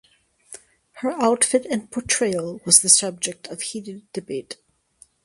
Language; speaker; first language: English; native; English